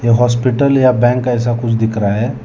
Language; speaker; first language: Hindi; non-native, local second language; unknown